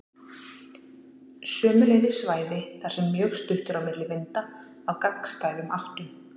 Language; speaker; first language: Icelandic; native; Icelandic